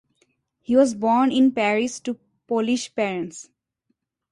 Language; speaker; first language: English; non-native, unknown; Bangla